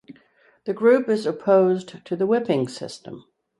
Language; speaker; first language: English; native; English